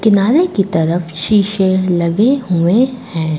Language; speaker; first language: Hindi; native; Hindi